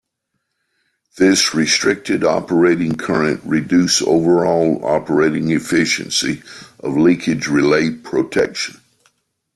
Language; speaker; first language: English; native; English